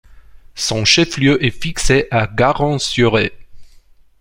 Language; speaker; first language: French; non-native, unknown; Romanian